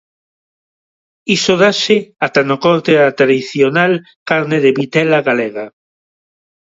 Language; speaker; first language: Galician; non-native, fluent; Spanish